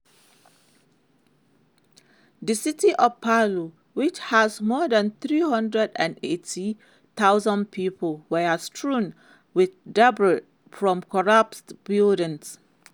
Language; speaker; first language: English; non-native, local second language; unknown